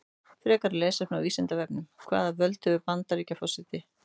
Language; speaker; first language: Icelandic; native; Icelandic